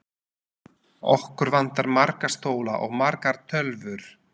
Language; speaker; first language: Icelandic; non-native, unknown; Slovak